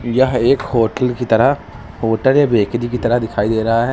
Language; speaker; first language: Hindi; native; Hindi